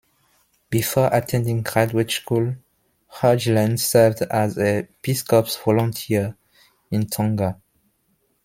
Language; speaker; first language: English; non-native, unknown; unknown